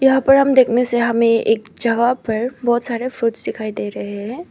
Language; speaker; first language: Hindi; non-native, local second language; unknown